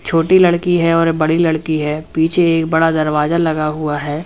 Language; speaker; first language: Hindi; native; Hindi